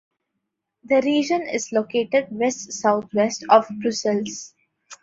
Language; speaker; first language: English; non-native, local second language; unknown